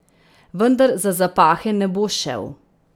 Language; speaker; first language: Slovenian; native; Slovenian